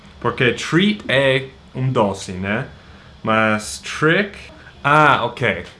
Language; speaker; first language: Portuguese; non-native, fluent; English